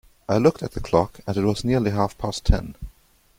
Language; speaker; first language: English; non-native, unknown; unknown